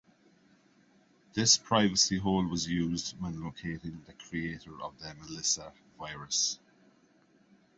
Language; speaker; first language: English; native; English